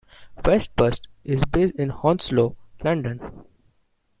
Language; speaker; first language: English; non-native, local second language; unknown